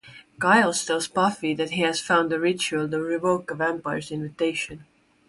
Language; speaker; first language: English; non-native, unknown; Estonian